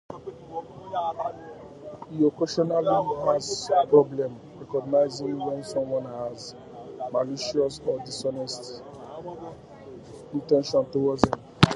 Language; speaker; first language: English; native; English